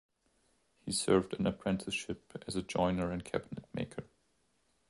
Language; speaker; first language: English; non-native, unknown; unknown